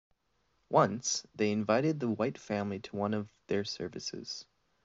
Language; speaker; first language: English; native; English